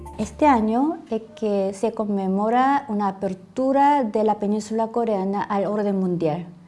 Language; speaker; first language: Spanish; non-native, fluent; Korean